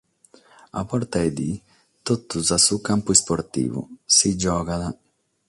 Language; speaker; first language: Sardinian; non-native, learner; Catalan